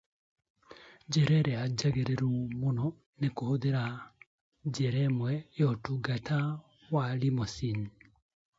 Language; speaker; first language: English; non-native, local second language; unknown